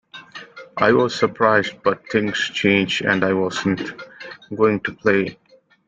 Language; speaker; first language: English; non-native, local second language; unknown